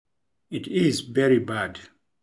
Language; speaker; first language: English; non-native, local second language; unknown